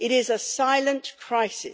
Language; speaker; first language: English; native; English